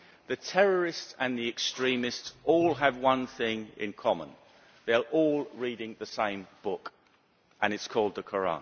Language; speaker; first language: English; native; English